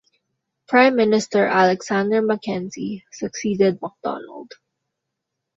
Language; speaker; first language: English; non-native, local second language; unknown